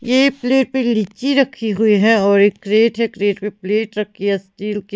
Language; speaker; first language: Hindi; non-native, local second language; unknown